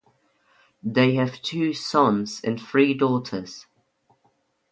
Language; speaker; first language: English; non-native, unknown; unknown